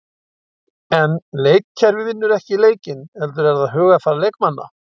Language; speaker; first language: Icelandic; native; Icelandic